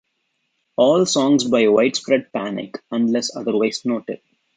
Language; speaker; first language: English; non-native, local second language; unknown